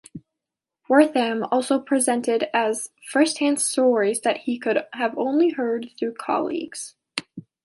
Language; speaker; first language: English; native; English